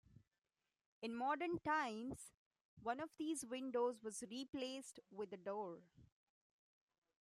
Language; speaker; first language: English; non-native, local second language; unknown